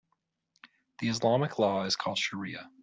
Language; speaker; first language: English; native; English